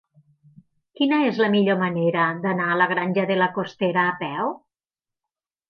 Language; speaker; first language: Catalan; native; Catalan